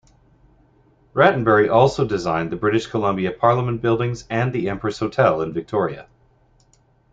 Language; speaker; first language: English; native; English